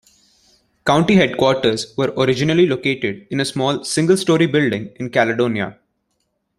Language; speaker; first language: English; non-native, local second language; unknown